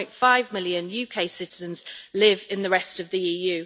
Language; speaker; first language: English; native; English